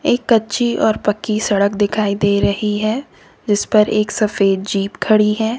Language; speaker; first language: Hindi; native; Hindi